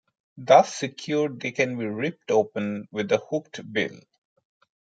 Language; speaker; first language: English; non-native, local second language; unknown